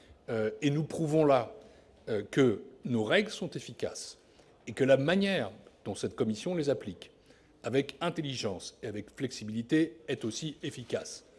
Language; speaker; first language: French; native; French